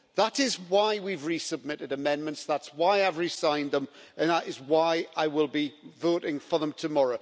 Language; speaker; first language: English; native; English